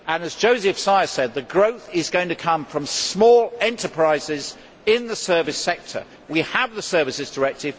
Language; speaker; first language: English; native; English